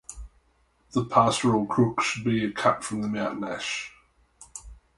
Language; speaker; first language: English; native; English